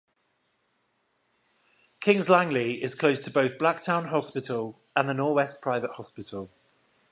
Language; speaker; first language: English; native; English